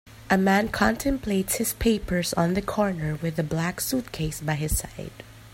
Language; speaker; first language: English; non-native, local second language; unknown